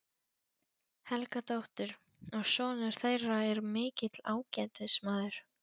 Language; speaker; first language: Icelandic; non-native, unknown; Polish